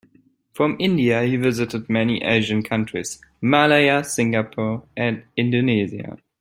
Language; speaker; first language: English; non-native, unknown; German